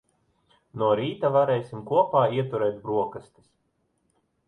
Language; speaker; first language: Latvian; non-native, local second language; Russian